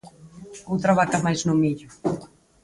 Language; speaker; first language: Galician; native; Galician